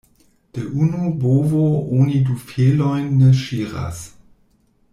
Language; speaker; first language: Esperanto; non-native, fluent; German